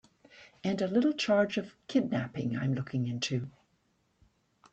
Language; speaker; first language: English; native; English